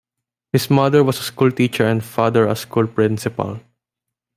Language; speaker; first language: English; non-native, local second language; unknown